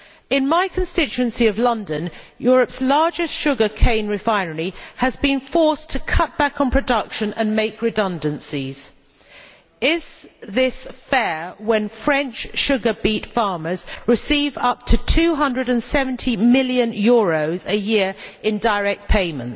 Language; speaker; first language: English; native; English